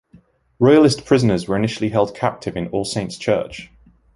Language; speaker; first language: English; native; English